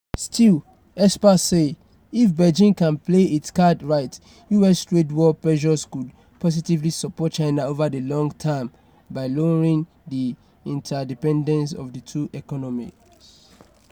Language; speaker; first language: English; non-native, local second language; Yoruba